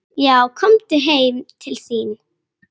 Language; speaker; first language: Icelandic; native; Icelandic